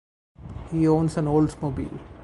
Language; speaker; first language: English; non-native, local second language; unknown